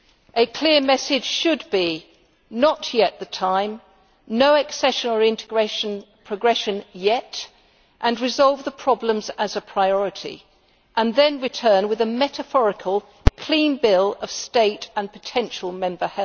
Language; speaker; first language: English; native; English